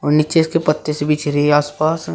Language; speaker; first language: Hindi; native; Hindi